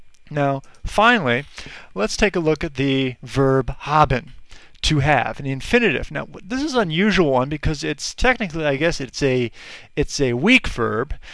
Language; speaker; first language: English; native; English